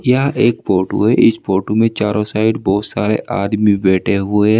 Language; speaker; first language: Hindi; native; Hindi